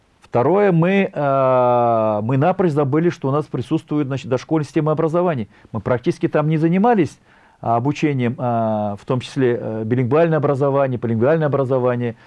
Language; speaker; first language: Russian; non-native, local second language; Tatar